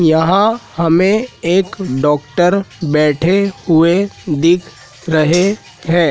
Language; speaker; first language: Hindi; native; Hindi